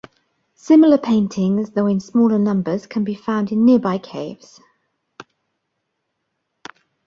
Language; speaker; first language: English; native; English